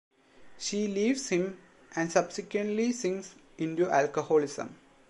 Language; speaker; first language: English; non-native, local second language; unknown